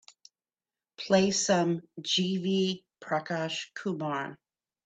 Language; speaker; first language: English; native; English